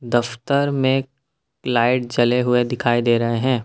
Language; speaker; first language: Hindi; non-native, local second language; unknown